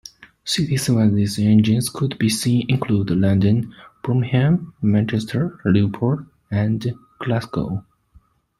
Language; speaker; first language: English; non-native, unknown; Chinese